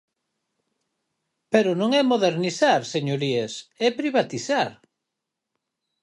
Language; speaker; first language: Galician; native; Galician